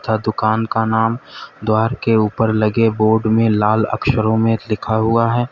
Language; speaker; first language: Hindi; native; Hindi